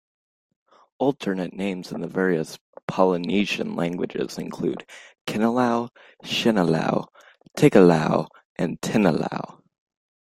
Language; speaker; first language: English; native; English